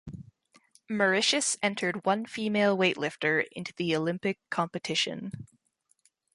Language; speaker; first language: English; native; English